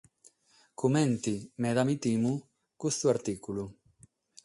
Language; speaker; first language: Sardinian; non-native, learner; Catalan